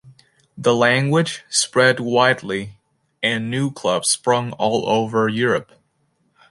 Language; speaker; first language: English; native; English